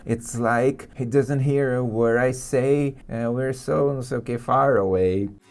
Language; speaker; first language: English; non-native, fluent; Portuguese